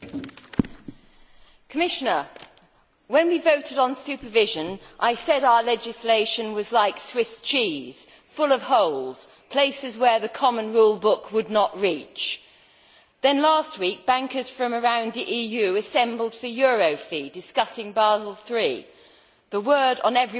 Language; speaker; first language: English; native; English